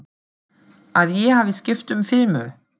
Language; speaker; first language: Icelandic; non-native, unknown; German